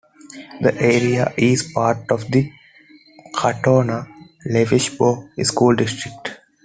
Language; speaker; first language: English; non-native, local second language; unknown